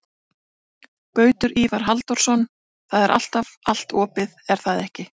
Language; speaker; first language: Icelandic; native; Icelandic